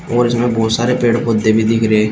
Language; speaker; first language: Hindi; native; Hindi